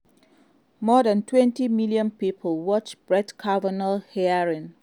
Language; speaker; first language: English; non-native, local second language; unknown